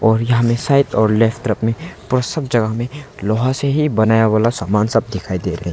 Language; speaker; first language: Hindi; non-native, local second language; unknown